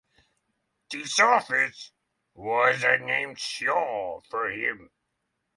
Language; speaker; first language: English; non-native, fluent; Norwegian